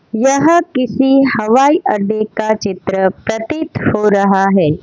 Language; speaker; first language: Hindi; non-native, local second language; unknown